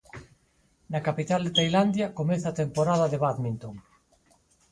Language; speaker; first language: Galician; native; Galician